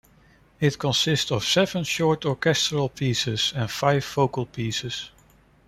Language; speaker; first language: English; non-native, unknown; Dutch